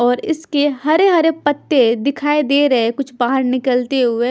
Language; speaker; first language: Hindi; non-native, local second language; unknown